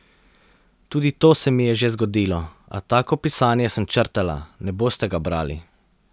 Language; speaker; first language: Slovenian; native; Slovenian